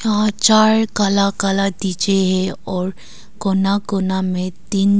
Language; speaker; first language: Hindi; non-native, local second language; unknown